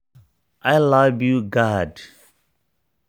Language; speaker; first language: English; non-native, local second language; Hausa